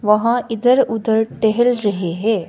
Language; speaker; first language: Hindi; non-native, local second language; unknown